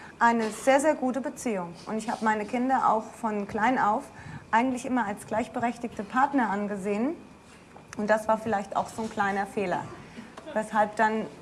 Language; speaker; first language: German; native; German